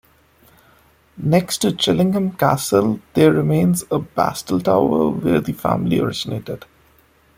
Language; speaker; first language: English; non-native, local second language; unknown